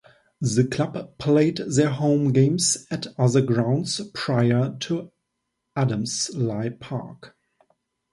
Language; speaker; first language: English; non-native, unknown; German